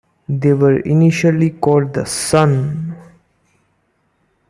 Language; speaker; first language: English; non-native, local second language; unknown